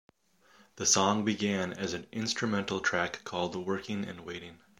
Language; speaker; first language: English; native; English